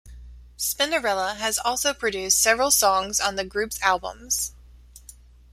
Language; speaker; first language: English; native; English